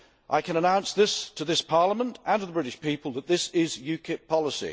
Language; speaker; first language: English; native; English